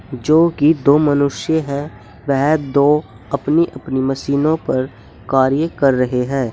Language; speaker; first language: Hindi; native; Hindi